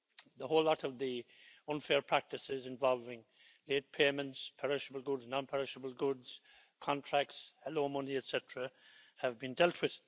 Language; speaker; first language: English; native; English